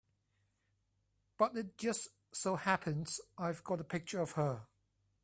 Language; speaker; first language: English; non-native, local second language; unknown